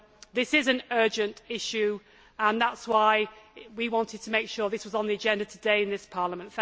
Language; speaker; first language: English; native; English